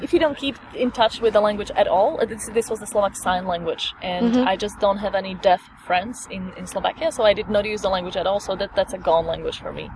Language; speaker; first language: English; non-native, fluent; Slovak